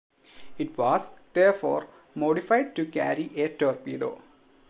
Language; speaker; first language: English; non-native, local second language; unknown